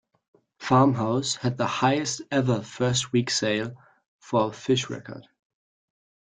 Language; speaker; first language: English; non-native, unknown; German